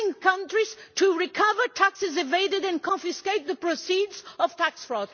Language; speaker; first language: English; non-native, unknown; Portuguese